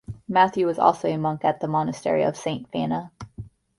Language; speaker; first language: English; native; English